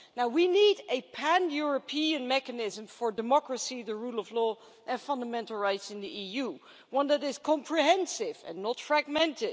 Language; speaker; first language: English; non-native, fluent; Dutch